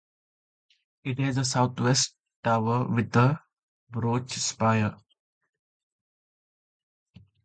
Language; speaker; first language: English; non-native, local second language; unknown